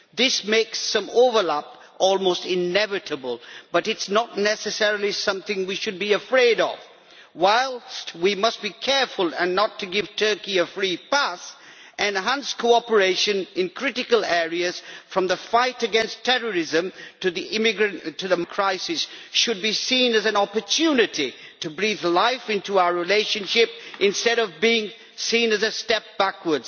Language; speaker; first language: English; native; English